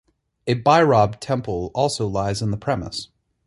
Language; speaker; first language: English; native; English